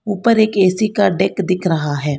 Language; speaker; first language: Hindi; non-native, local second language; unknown